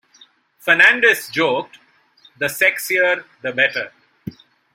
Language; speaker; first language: English; non-native, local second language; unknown